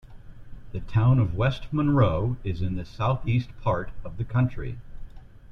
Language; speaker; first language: English; native; English